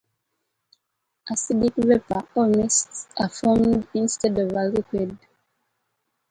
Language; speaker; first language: English; native; English